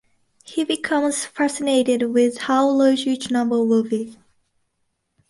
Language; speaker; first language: English; non-native, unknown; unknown